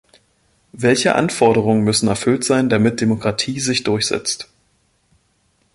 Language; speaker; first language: German; native; German